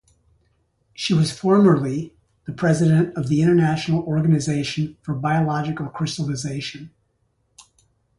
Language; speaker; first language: English; native; English